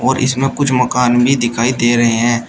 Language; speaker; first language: Hindi; native; Hindi